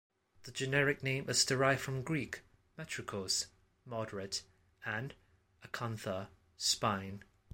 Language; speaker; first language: English; non-native, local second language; Cantonese